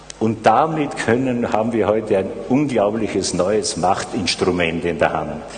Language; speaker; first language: German; native; German